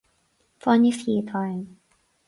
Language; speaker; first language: Irish; non-native, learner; English